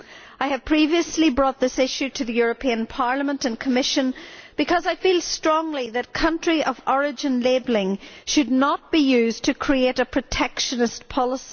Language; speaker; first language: English; native; English